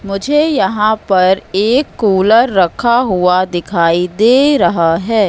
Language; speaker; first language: Hindi; native; Hindi